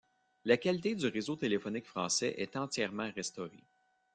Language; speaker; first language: French; native; French